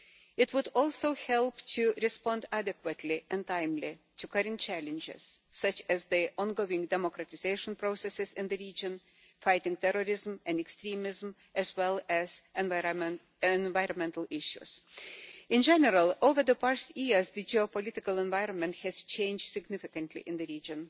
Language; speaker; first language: English; non-native, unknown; Lithuanian